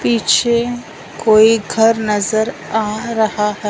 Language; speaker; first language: Hindi; non-native, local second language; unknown